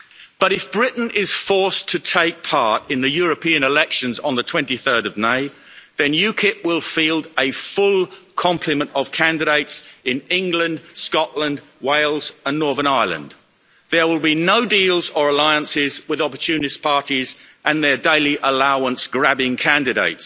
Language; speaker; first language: English; native; English